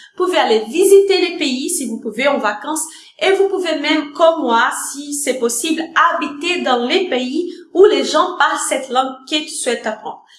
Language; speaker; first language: French; non-native, fluent; Portuguese